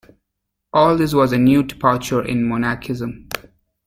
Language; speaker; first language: English; native; English